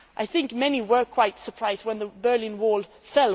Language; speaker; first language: English; non-native, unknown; Swedish